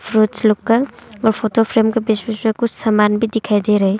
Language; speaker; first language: Hindi; non-native, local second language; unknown